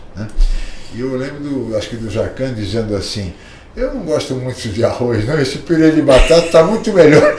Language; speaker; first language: Portuguese; native; Portuguese